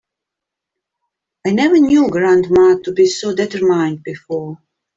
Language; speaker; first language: English; native; English